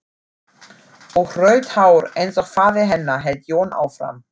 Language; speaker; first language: Icelandic; non-native, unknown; German